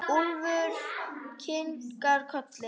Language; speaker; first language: Icelandic; native; Icelandic